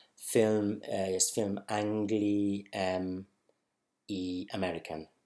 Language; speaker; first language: Polish; non-native, learner; English